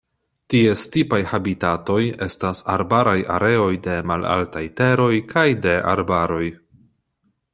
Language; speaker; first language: Esperanto; non-native, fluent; Polish